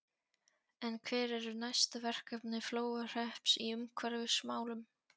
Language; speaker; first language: Icelandic; non-native, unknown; Polish